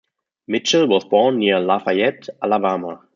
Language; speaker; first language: English; non-native, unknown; German